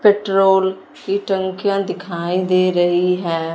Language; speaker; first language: Hindi; non-native, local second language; Punjabi